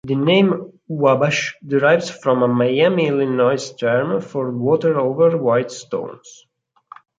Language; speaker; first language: English; non-native, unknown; Italian